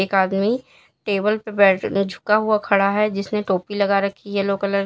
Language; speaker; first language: Hindi; native; Hindi